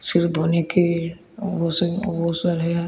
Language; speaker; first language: Hindi; native; Hindi